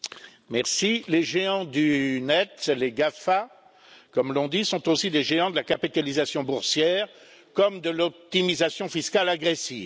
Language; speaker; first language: French; native; French